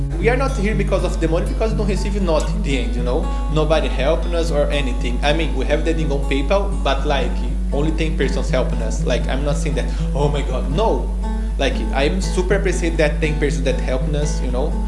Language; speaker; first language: English; non-native, learner; Portuguese